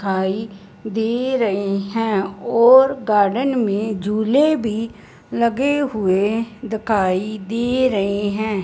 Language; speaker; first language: Hindi; non-native, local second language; Punjabi